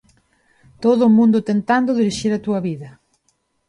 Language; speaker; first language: Galician; non-native, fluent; Spanish